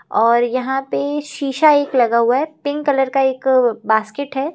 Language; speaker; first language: Hindi; native; Hindi